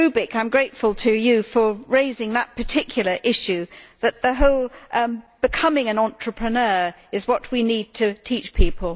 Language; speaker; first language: English; native; English